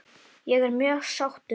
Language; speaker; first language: Icelandic; native; Icelandic